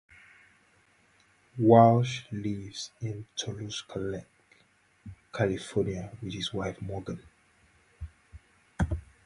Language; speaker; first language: English; non-native, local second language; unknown